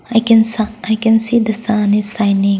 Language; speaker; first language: English; non-native, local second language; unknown